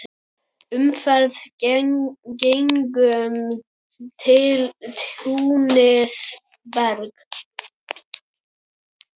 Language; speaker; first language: Icelandic; native; Icelandic